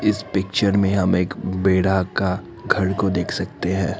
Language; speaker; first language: Hindi; non-native, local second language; Assamese